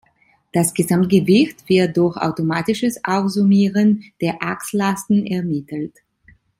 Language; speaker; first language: German; non-native, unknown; Italian